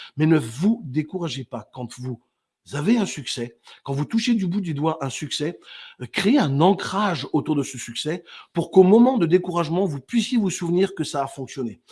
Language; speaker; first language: French; native; French